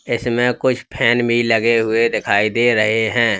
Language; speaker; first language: Hindi; native; Hindi